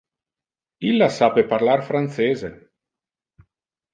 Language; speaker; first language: Interlingua; non-native, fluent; Italian